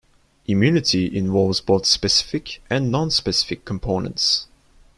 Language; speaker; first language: English; non-native, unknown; Turkish